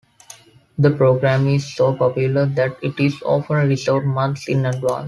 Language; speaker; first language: English; non-native, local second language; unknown